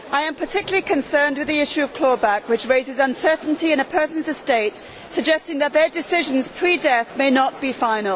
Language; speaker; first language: English; native; English